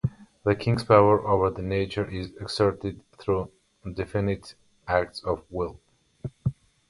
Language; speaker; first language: English; non-native, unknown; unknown